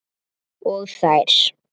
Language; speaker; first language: Icelandic; native; Icelandic